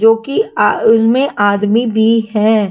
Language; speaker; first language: Hindi; non-native, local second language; Punjabi